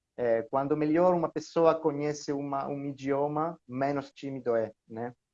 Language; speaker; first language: Portuguese; non-native, learner; Greek